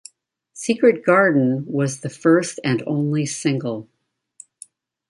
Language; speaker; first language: English; native; English